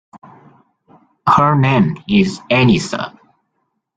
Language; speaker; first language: English; non-native, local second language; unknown